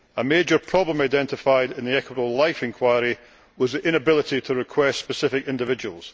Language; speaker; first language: English; native; English